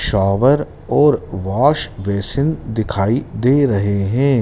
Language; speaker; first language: Hindi; native; Hindi